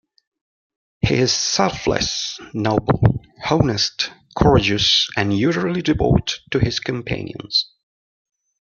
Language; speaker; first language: English; non-native, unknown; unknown